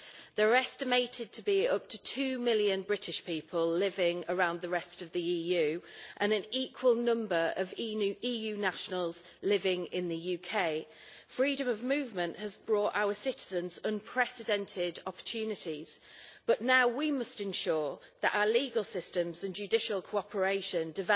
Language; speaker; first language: English; native; English